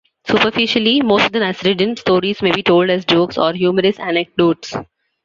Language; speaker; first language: English; non-native, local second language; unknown